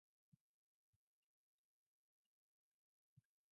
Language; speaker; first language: English; non-native, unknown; Mongolian